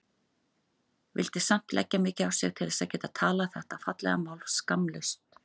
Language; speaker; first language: Icelandic; native; Icelandic